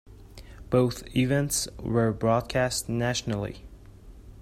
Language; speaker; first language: English; non-native, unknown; Persian